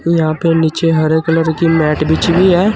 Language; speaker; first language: Hindi; native; Hindi